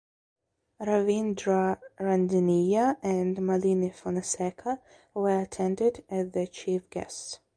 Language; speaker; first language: English; non-native, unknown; Belarusian